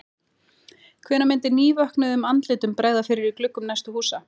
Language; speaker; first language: Icelandic; native; Icelandic